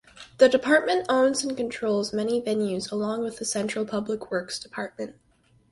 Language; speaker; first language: English; native; English